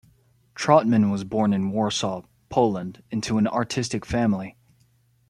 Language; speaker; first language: English; native; English